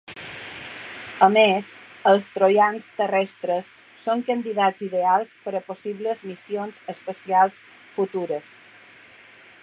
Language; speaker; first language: Catalan; native; Catalan